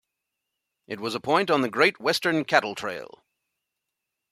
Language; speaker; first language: English; native; English